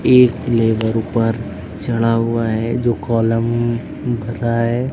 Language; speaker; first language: Hindi; native; Hindi